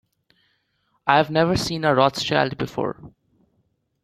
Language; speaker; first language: English; non-native, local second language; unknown